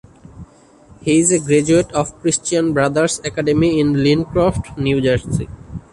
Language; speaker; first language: English; non-native, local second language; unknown